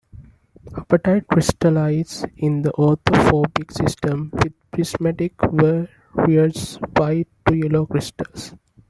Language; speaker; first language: English; non-native, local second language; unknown